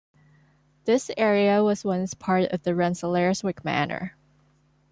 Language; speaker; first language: English; non-native, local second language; Cantonese